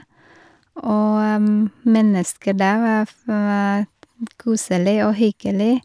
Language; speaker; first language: Norwegian; non-native, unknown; Vietnamese